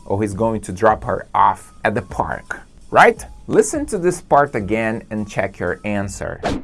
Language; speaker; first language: English; non-native, fluent; Portuguese